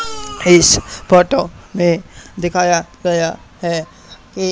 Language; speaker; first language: Hindi; native; Hindi